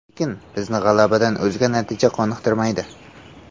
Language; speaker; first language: Uzbek; native; Uzbek